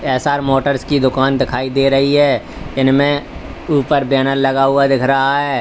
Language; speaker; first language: Hindi; native; Hindi